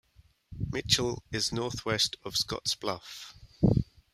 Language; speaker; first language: English; native; English